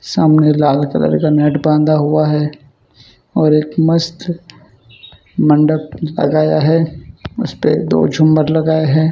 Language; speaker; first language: Hindi; non-native, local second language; Gujarati